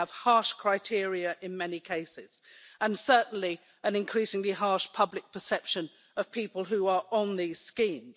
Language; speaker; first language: English; native; English